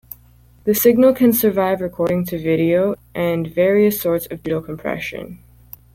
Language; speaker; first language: English; native; English